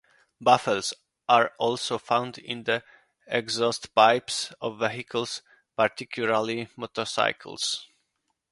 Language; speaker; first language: English; non-native, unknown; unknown